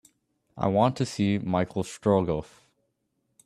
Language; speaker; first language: English; native; English